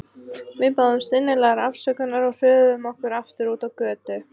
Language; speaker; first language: Icelandic; native; Icelandic